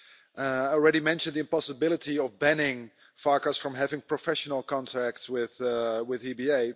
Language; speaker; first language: English; non-native, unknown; Dutch